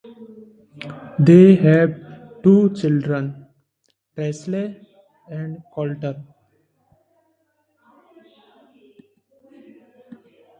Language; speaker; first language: English; non-native, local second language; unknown